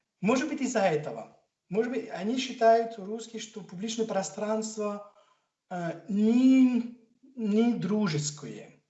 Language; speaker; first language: Russian; non-native, fluent; French